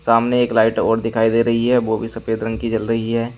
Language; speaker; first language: Hindi; native; Hindi